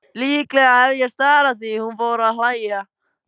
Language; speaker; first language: Icelandic; native; Icelandic